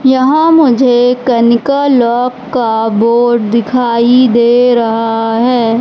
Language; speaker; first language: Hindi; native; Hindi